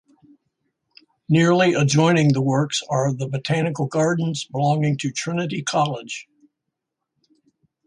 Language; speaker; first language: English; native; English